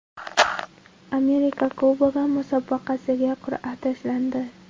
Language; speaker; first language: Uzbek; non-native, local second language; Kara-Kalpak